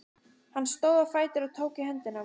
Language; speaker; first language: Icelandic; native; Icelandic